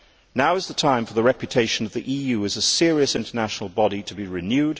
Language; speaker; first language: English; native; English